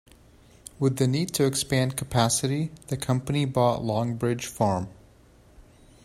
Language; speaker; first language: English; native; English